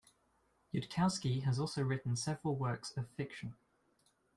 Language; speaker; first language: English; native; English